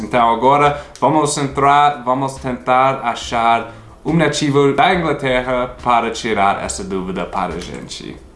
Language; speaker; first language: Portuguese; non-native, fluent; English